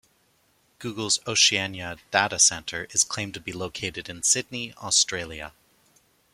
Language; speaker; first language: English; native; English